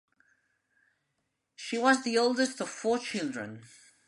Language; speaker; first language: English; non-native, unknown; Spanish